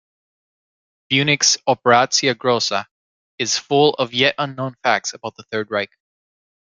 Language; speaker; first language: English; native; English